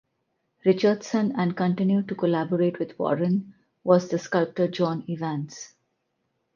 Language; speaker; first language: English; non-native, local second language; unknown